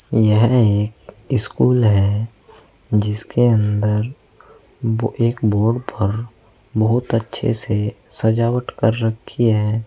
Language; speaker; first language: Hindi; native; Hindi